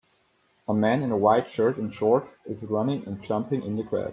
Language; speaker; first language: English; native; English